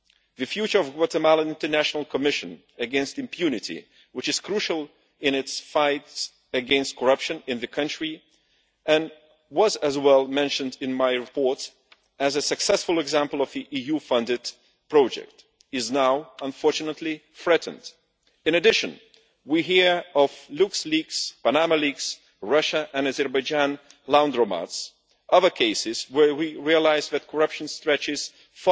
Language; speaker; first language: English; non-native, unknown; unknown